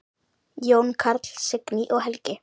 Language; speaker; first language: Icelandic; native; Icelandic